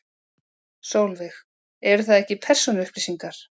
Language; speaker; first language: Icelandic; native; Icelandic